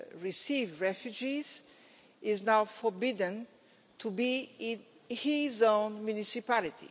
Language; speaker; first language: English; non-native, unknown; Portuguese